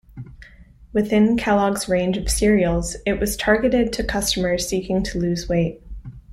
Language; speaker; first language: English; native; English